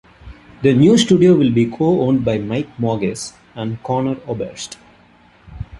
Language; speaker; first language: English; non-native, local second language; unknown